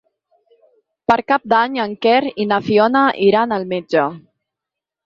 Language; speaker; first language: Catalan; native; Catalan